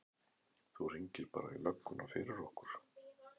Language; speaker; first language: Icelandic; native; Icelandic